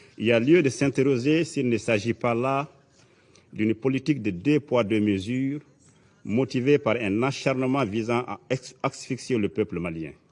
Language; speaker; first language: French; non-native, local second language; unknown